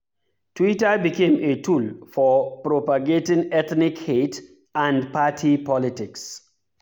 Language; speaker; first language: English; non-native, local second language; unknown